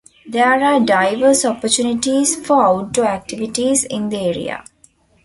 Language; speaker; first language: English; non-native, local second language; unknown